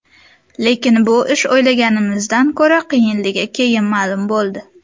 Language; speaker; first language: Uzbek; native; Uzbek